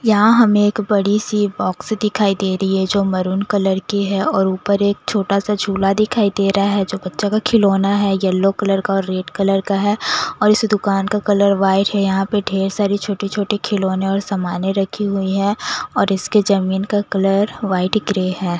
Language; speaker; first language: Hindi; non-native, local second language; Punjabi